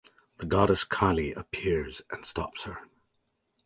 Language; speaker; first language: English; native; English